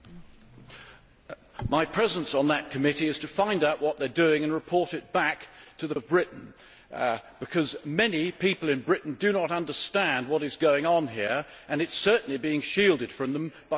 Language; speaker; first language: English; native; English